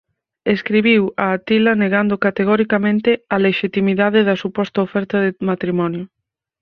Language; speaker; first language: Galician; native; Galician